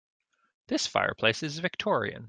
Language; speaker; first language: English; native; English